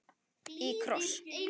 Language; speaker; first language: Icelandic; native; Icelandic